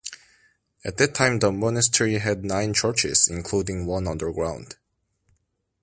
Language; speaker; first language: English; non-native, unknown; Korean